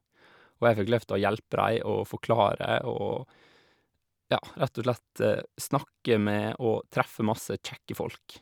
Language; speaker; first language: Norwegian; native; Norwegian